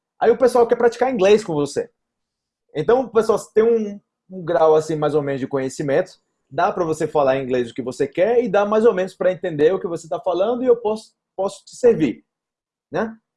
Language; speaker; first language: Portuguese; native; Portuguese